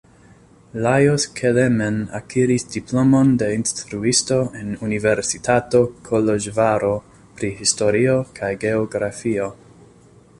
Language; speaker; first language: Esperanto; non-native, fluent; English